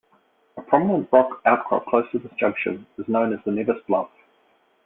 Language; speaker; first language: English; native; English